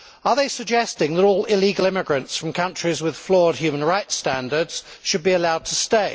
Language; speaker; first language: English; native; English